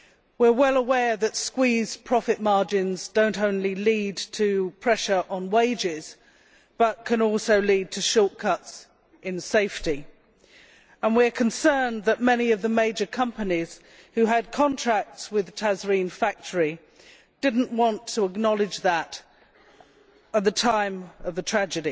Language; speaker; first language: English; native; English